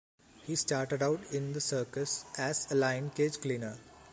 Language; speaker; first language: English; non-native, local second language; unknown